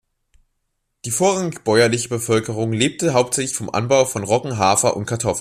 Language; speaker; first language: German; native; German